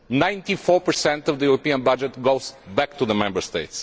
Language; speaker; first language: English; non-native, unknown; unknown